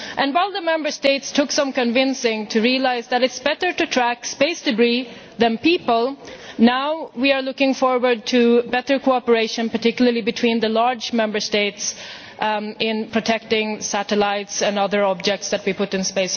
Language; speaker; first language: English; non-native, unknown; Swedish